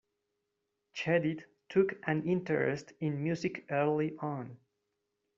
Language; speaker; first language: English; non-native, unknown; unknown